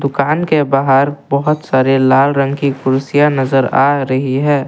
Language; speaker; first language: Hindi; non-native, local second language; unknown